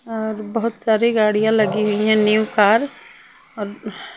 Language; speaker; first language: Hindi; non-native, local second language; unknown